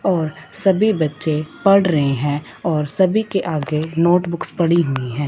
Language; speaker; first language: Hindi; non-native, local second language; Punjabi